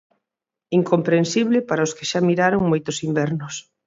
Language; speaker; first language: Galician; native; Galician